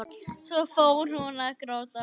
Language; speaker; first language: Icelandic; native; Icelandic